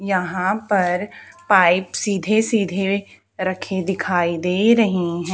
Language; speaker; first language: Hindi; native; Hindi